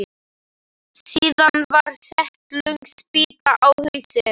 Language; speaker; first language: Icelandic; non-native, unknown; Slovak